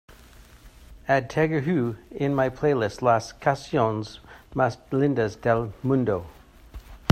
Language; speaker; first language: English; native; English